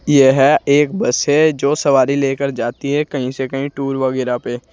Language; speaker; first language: Hindi; native; Hindi